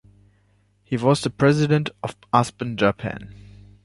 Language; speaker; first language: English; non-native, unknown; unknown